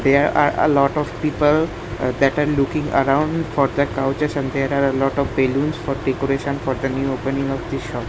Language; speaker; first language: English; non-native, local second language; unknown